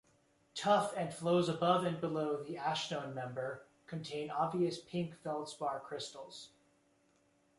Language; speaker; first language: English; native; English